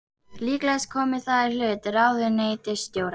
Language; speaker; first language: Icelandic; native; Icelandic